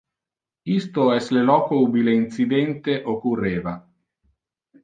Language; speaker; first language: Interlingua; non-native, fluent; Italian